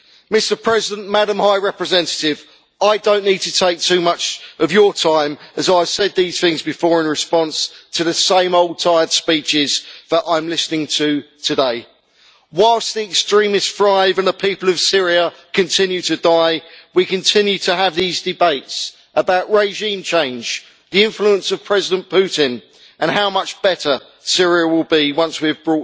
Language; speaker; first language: English; native; English